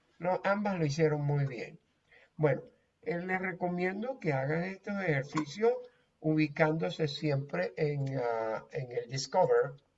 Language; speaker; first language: Spanish; native; Spanish